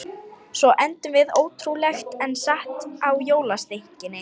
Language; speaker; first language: Icelandic; non-native, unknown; Lithuanian